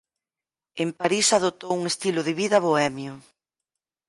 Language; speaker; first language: Galician; native; Galician